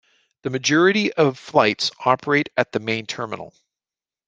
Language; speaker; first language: English; native; English